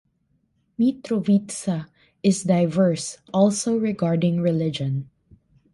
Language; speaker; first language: English; non-native, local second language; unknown